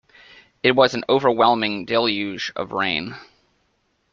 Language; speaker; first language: English; native; English